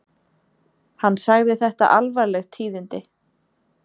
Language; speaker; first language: Icelandic; native; Icelandic